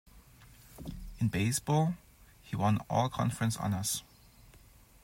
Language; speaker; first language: English; non-native, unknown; German